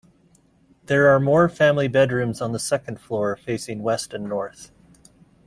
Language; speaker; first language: English; native; English